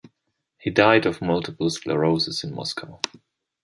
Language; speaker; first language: English; non-native, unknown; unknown